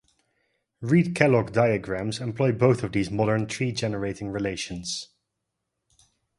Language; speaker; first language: English; non-native, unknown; Dutch